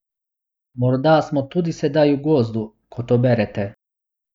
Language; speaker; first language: Slovenian; non-native, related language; Bosnian